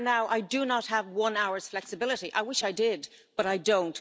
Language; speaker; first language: English; native; English